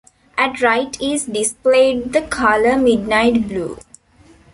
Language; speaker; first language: English; non-native, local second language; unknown